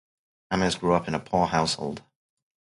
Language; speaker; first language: English; native; English